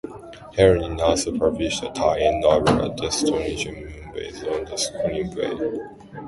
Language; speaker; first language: English; non-native, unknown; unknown